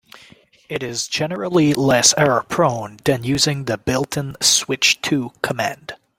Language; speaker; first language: English; native; English